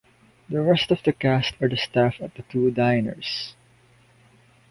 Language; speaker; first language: English; non-native, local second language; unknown